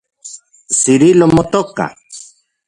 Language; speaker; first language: Central Puebla Nahuatl; non-native, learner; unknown